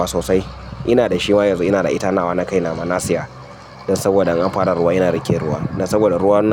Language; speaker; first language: Hausa; native; Hausa